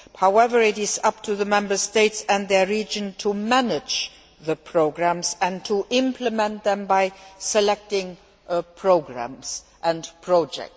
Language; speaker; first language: English; non-native, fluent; Luxembourgish